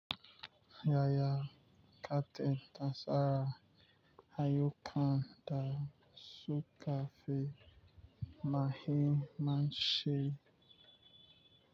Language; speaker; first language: Hausa; non-native, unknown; Yoruba